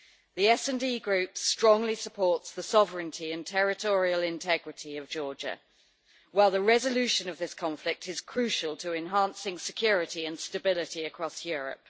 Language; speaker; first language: English; native; English